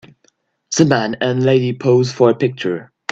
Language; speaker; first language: English; non-native, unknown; French